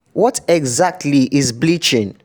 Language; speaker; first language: English; non-native, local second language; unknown